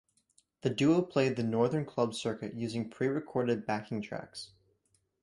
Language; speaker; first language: English; native; English